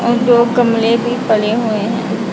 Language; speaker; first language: Hindi; non-native, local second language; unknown